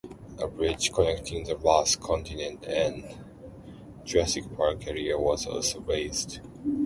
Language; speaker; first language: English; non-native, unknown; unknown